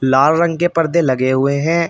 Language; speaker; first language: Hindi; native; Hindi